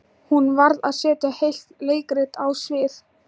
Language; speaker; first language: Icelandic; non-native, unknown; Thai